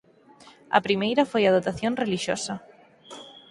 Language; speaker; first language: Galician; native; Galician